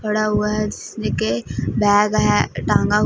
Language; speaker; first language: Hindi; non-native, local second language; Punjabi